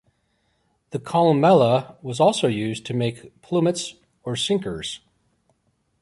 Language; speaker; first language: English; native; English